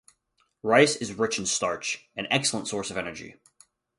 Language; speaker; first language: English; native; English